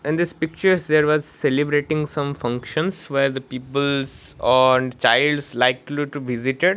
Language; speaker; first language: English; non-native, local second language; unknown